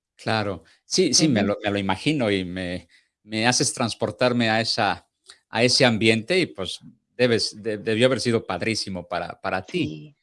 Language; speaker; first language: Spanish; native; Spanish